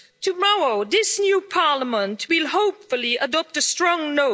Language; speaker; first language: English; non-native, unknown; Luxembourgish